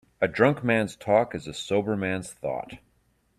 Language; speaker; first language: English; native; English